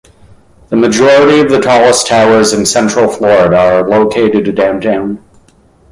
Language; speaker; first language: English; native; English